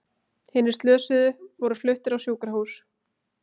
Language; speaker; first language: Icelandic; native; Icelandic